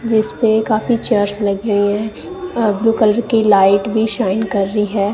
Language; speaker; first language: Hindi; non-native, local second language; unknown